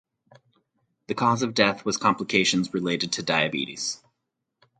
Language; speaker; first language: English; native; English